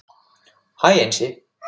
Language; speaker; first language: Icelandic; native; Icelandic